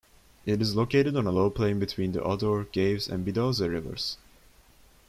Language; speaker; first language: English; non-native, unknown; Turkish